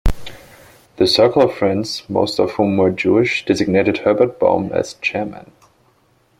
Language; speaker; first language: English; native; English